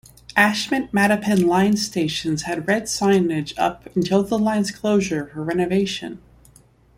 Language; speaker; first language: English; native; English